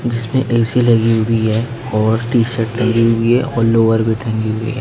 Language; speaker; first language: Hindi; native; Hindi